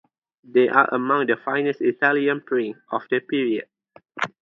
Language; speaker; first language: English; non-native, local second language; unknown